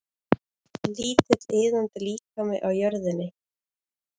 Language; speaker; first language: Icelandic; native; Icelandic